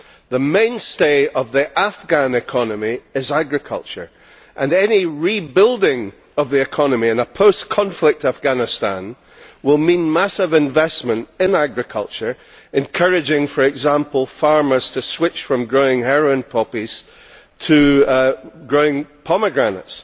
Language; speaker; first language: English; native; English